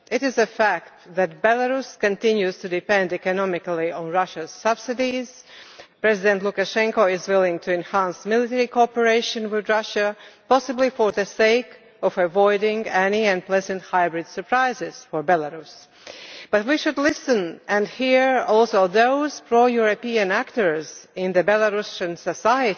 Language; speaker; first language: English; non-native, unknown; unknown